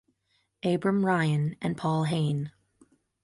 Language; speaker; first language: English; native; English